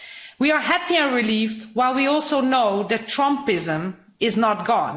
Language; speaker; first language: English; non-native, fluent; Dutch